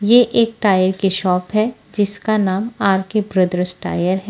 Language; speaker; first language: Hindi; non-native, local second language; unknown